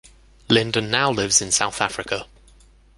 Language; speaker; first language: English; native; English